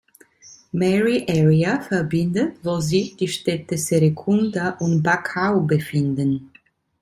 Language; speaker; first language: German; non-native, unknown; Italian